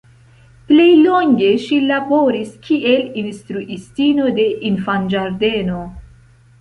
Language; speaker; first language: Esperanto; non-native, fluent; Central Kurdish